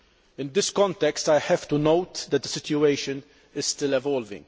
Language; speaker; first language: English; non-native, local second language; Maltese